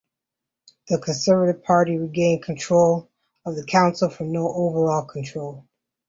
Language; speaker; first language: English; native; English